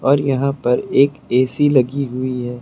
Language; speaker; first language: Hindi; native; Hindi